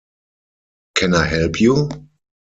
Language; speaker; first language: English; non-native, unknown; German